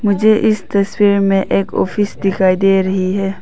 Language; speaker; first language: Hindi; early bilingual, other home language; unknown